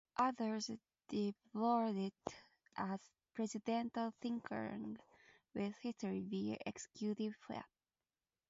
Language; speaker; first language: English; non-native, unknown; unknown